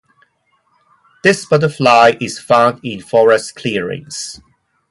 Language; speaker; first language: English; non-native, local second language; Cantonese